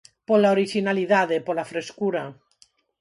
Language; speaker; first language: Galician; non-native, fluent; Spanish